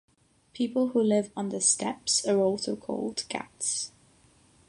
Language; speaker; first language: English; non-native, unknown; Catalan